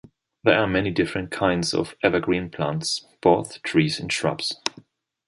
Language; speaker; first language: English; non-native, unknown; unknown